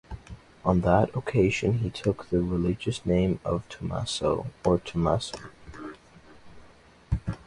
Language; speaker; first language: English; native; English